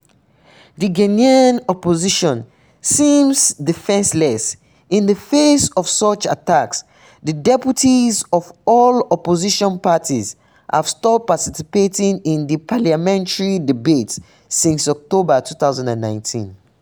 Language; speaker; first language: English; non-native, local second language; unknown